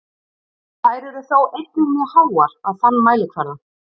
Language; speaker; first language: Icelandic; native; Icelandic